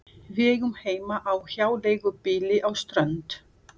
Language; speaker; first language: Icelandic; non-native, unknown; Portuguese